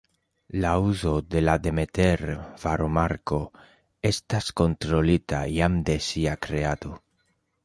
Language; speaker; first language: Esperanto; non-native, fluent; Spanish